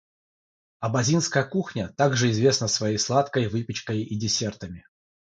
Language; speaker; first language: Russian; non-native, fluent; Georgian